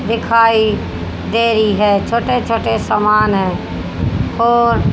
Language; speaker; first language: Hindi; native; Hindi